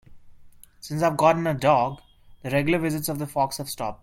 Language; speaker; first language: English; non-native, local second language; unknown